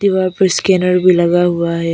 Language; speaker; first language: Hindi; non-native, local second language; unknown